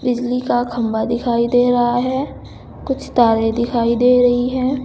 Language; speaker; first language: Hindi; native; Hindi